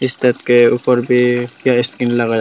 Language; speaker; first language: Hindi; non-native, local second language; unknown